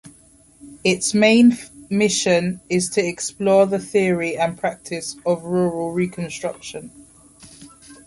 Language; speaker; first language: English; native; English